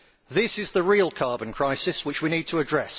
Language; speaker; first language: English; native; English